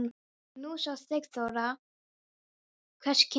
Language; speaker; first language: Icelandic; non-native, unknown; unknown